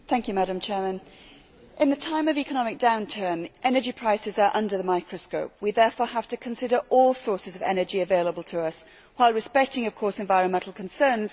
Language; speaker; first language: English; native; English